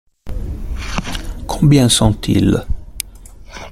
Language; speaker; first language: French; non-native, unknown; Italian